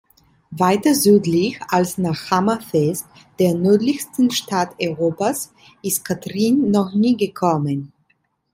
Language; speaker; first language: German; non-native, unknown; Italian